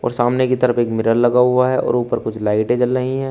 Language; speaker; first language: Hindi; native; Hindi